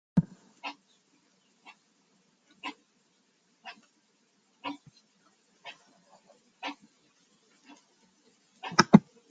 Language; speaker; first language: English; native; English